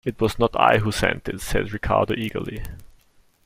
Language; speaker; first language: English; non-native, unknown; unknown